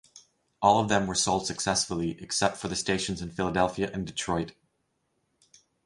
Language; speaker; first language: English; native; English